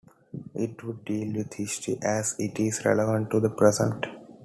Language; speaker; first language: English; non-native, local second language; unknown